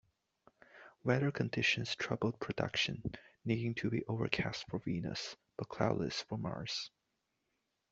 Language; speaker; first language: English; non-native, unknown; Chinese